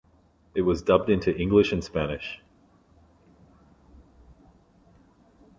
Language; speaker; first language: English; native; English